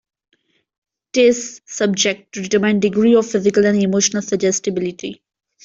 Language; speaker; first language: English; non-native, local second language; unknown